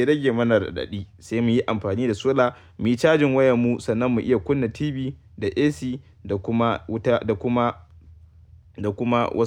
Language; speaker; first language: Hausa; native; Hausa